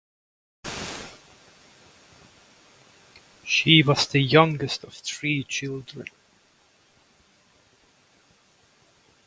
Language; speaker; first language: English; native; English